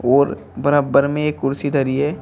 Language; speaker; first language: Hindi; native; Hindi